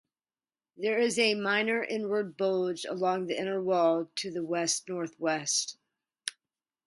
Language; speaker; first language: English; native; English